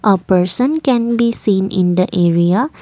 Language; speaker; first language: English; non-native, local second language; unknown